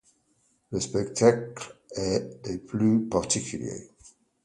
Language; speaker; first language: French; non-native, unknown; English